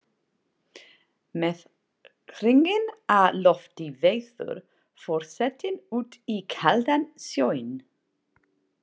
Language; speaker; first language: Icelandic; non-native, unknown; English